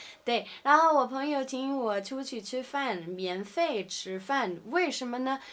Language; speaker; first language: Chinese; non-native, learner; English